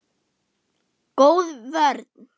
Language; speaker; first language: Icelandic; non-native, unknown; German